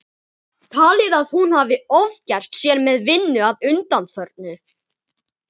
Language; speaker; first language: Icelandic; native; Icelandic